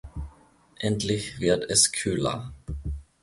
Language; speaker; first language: German; non-native, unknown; Finnish